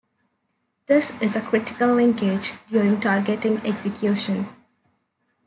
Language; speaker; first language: English; non-native, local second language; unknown